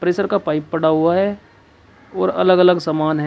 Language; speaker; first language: Hindi; native; Hindi